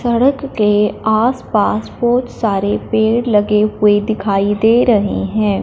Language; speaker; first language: Hindi; non-native, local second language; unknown